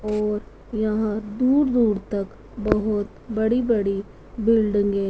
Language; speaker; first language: Hindi; non-native, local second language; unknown